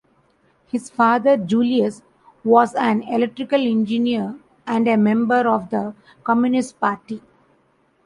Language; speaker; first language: English; non-native, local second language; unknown